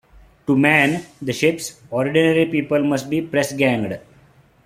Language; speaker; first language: English; non-native, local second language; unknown